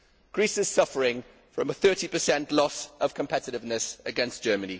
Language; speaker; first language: English; native; English